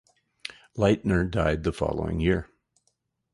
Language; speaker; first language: English; native; English